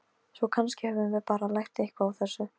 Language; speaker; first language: Icelandic; non-native, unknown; Polish